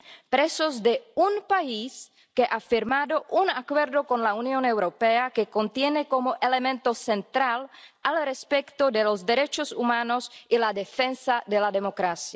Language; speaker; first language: Spanish; non-native, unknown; Czech